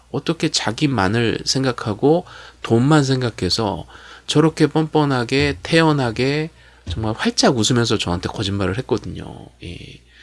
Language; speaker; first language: Korean; native; Korean